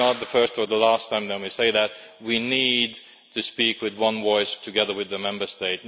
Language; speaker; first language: English; non-native, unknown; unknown